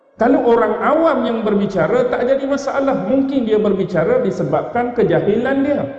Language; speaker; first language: Malay; native; Malay